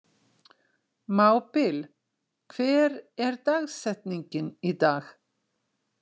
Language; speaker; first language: Icelandic; native; Icelandic